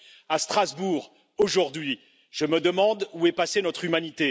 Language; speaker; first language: French; native; French